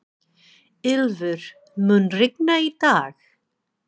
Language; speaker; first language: Icelandic; non-native, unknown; English